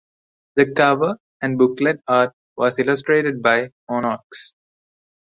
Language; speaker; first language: English; non-native, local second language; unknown